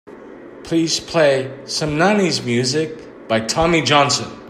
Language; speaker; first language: English; native; English